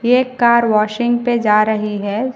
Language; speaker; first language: Hindi; non-native, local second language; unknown